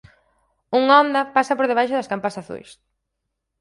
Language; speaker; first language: Galician; native; Galician